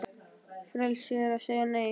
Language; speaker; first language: Icelandic; native; Icelandic